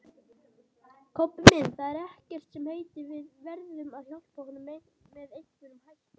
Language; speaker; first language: Icelandic; native; Icelandic